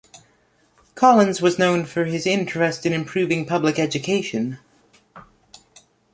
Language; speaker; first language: English; native; English